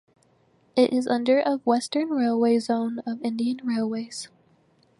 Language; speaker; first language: English; native; English